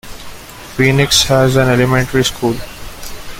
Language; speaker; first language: English; non-native, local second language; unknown